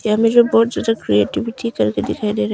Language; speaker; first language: Hindi; non-native, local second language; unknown